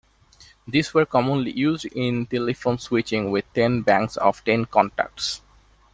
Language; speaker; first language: English; non-native, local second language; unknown